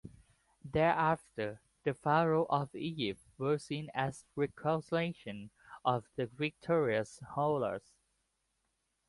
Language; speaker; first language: English; non-native, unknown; Thai